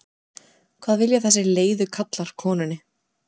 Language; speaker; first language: Icelandic; native; Icelandic